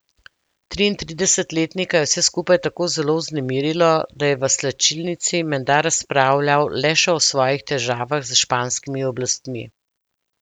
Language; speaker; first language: Slovenian; native; Slovenian